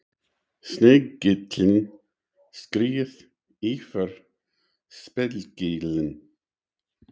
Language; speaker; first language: Icelandic; non-native, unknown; English